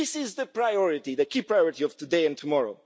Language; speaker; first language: English; non-native, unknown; Romanian